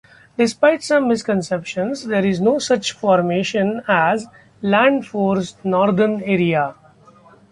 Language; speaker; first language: English; non-native, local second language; Marathi